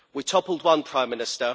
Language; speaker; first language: English; native; English